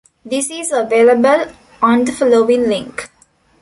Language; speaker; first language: English; non-native, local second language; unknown